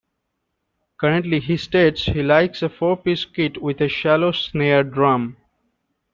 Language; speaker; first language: English; non-native, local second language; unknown